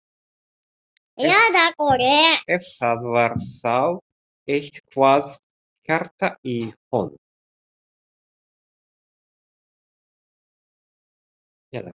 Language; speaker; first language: Icelandic; non-native, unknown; Japanese